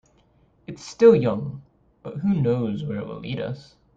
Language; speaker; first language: English; native; English